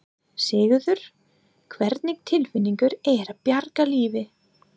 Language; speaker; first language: Icelandic; non-native, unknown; English